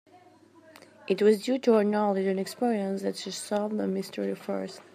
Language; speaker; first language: English; native; English